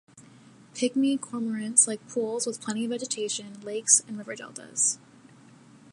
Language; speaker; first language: English; native; English